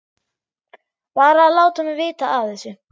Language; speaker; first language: Icelandic; non-native, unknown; German